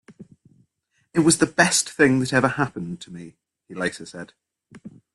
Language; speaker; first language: English; native; English